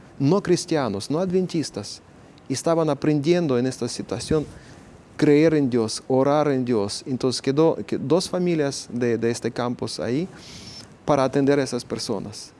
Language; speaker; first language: Spanish; non-native, fluent; Ukrainian